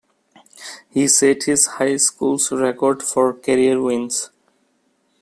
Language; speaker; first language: English; non-native, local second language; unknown